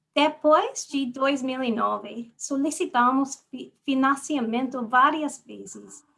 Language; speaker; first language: Portuguese; non-native, fluent; English